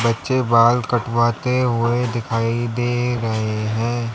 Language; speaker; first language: Hindi; native; Hindi